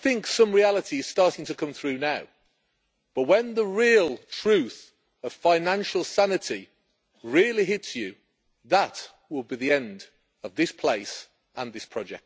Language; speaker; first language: English; native; English